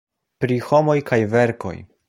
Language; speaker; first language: Esperanto; non-native, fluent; Polish